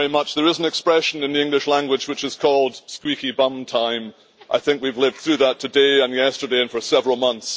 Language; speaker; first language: English; native; English